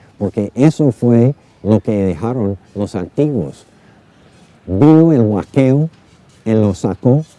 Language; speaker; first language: Spanish; non-native, fluent; English